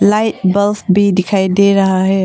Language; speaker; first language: Hindi; non-native, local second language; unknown